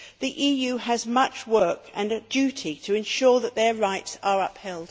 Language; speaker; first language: English; native; English